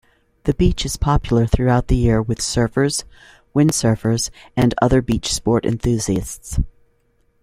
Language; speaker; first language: English; native; English